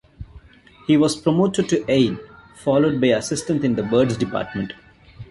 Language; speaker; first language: English; non-native, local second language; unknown